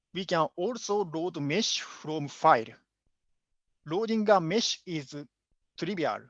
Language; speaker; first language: English; non-native, fluent; Japanese